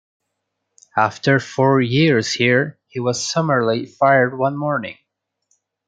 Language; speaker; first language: English; non-native, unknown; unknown